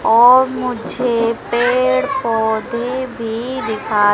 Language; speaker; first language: Hindi; native; Hindi